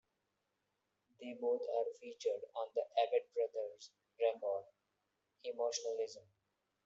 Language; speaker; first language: English; non-native, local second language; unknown